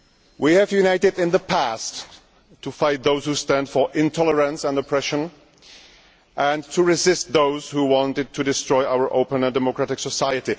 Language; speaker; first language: English; non-native, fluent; Czech